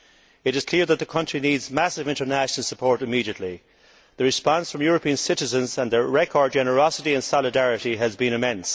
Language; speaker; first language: English; native; English